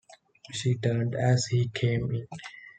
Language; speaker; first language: English; non-native, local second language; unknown